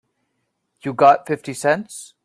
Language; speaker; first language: English; native; English